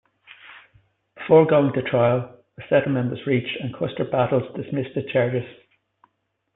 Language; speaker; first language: English; native; English